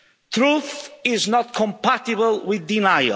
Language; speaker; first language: English; non-native, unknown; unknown